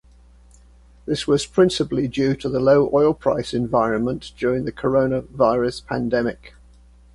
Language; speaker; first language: English; native; English